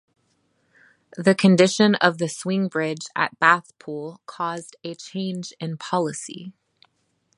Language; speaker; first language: English; native; English